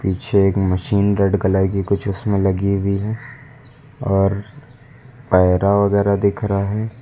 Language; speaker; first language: Hindi; native; Hindi